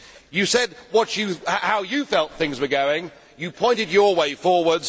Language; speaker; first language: English; native; English